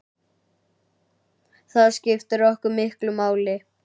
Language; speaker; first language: Icelandic; native; Icelandic